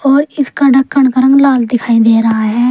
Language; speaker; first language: Hindi; native; Hindi